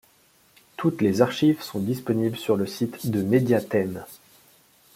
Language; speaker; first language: French; native; French